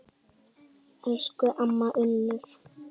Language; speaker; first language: Icelandic; native; Icelandic